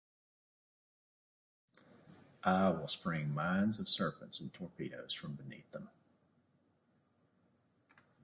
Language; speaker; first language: English; native; English